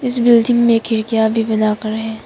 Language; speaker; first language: Hindi; non-native, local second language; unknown